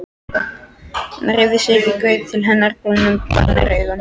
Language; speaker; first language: Icelandic; non-native, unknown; French